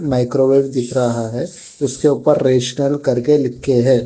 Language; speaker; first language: Hindi; non-native, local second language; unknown